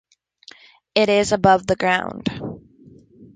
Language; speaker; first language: English; native; English